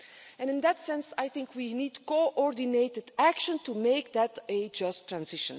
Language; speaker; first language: English; non-native, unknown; Dutch